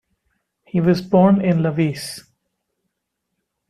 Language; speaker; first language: English; non-native, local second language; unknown